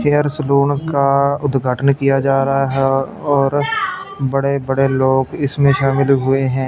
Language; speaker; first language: Hindi; non-native, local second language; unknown